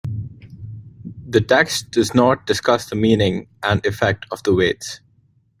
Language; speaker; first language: English; non-native, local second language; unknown